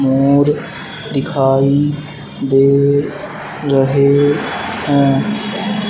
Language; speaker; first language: Hindi; native; Hindi